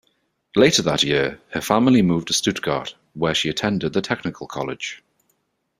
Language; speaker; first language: English; native; English